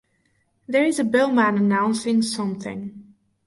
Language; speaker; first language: English; non-native, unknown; Bulgarian